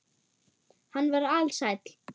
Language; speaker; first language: Icelandic; non-native, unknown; German